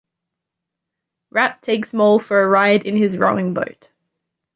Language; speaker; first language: English; native; English